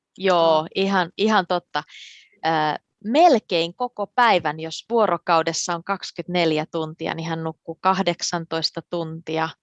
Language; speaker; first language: Finnish; native; Finnish